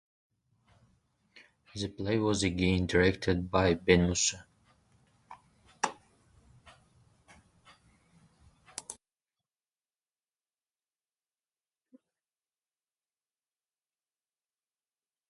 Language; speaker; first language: English; non-native, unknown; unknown